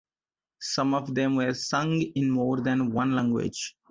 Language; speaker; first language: English; non-native, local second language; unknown